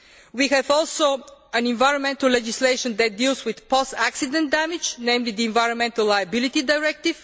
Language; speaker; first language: English; non-native, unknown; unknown